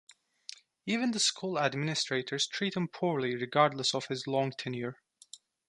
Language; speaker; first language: English; non-native, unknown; Turkish